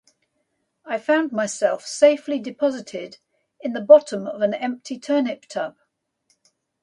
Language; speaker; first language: English; native; English